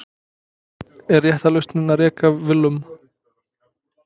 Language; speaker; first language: Icelandic; non-native, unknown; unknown